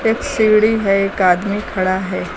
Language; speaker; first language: Hindi; native; Hindi